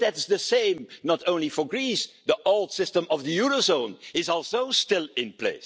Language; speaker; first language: English; non-native, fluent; Dutch